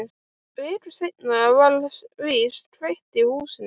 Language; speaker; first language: Icelandic; native; Icelandic